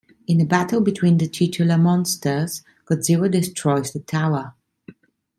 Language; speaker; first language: English; non-native, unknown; Italian